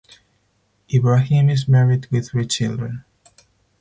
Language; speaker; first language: English; non-native, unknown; Spanish